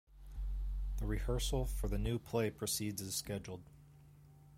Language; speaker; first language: English; native; English